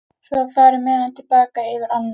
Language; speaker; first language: Icelandic; native; Icelandic